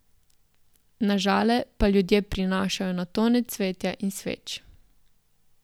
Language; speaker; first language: Slovenian; native; Slovenian